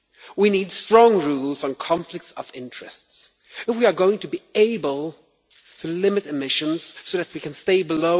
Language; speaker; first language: English; non-native, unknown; Swedish